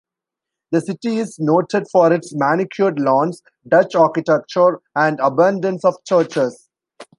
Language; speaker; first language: English; non-native, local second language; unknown